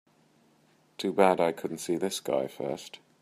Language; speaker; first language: English; native; English